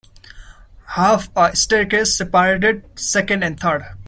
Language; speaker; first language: English; non-native, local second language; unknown